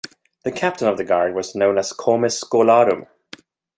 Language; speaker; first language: English; non-native, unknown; Swedish